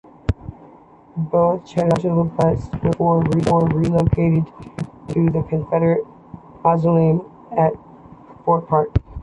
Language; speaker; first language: English; native; English